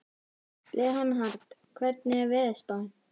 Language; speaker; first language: Icelandic; native; Icelandic